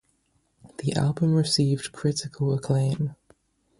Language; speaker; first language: English; native; English